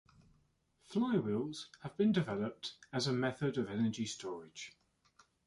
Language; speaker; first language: English; native; English